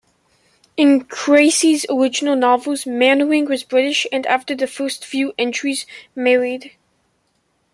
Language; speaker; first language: English; native; English